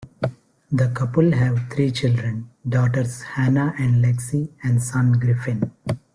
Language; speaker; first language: English; non-native, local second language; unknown